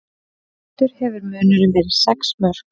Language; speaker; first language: Icelandic; native; Icelandic